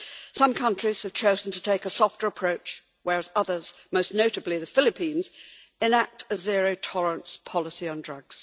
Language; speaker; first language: English; native; English